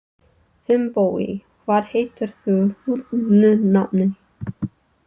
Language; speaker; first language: Icelandic; non-native, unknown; English